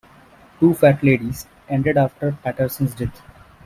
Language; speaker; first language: English; non-native, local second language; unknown